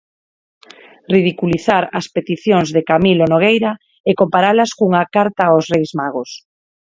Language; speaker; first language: Galician; non-native, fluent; Spanish